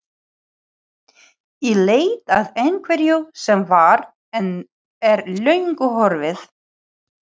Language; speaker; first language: Icelandic; non-native, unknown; Ukrainian